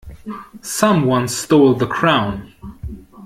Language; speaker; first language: English; non-native, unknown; German